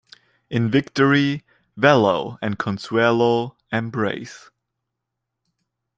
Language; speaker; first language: English; non-native, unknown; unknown